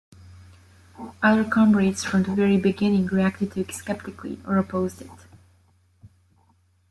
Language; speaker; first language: English; native; English